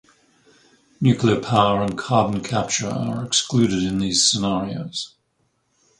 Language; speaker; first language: English; native; English